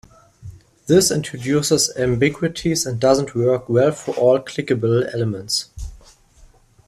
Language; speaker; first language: English; non-native, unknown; German